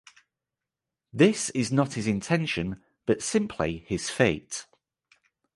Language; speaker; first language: English; native; English